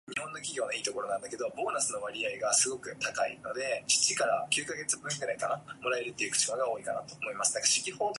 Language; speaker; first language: English; non-native, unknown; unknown